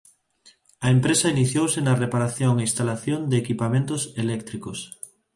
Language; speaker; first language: Galician; non-native, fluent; Spanish